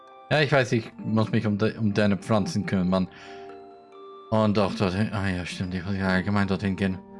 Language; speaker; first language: German; native; German